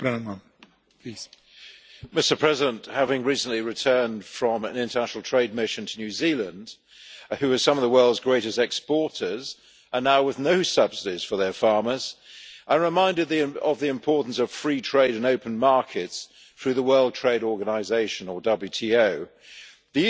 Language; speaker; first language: English; native; English